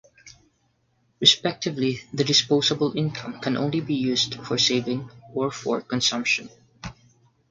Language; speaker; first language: English; non-native, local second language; Filipino